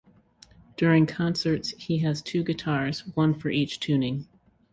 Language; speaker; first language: English; native; English